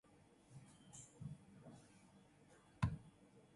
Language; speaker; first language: English; native; English